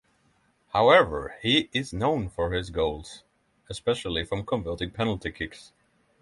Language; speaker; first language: English; non-native, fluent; Norwegian